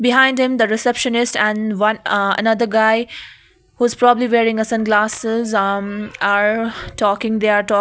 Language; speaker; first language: English; non-native, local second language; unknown